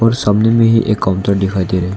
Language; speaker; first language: Hindi; non-native, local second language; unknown